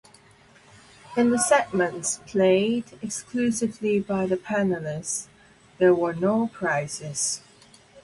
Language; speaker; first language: English; non-native, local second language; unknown